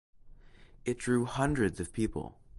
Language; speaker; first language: English; native; English